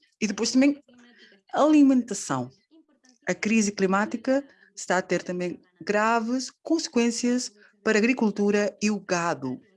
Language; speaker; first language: Portuguese; non-native, fluent; Spanish